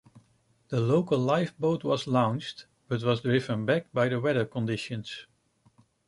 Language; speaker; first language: English; non-native, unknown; Dutch